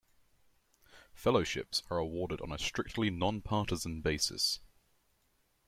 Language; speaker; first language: English; native; English